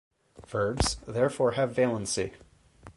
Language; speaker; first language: English; native; English